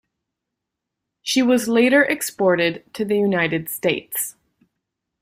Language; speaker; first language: English; native; English